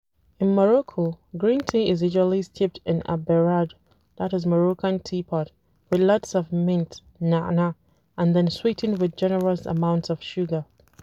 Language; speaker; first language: English; non-native, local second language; Hausa